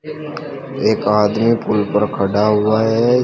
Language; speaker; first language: Hindi; native; Hindi